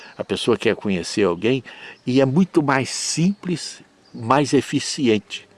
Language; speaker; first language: Portuguese; non-native, fluent; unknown